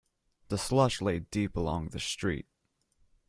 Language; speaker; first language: English; native; English